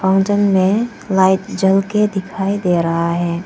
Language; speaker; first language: Hindi; non-native, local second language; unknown